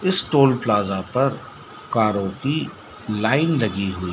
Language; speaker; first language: Hindi; native; Hindi